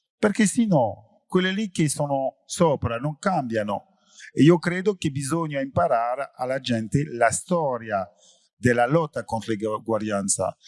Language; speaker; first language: Italian; non-native, fluent; French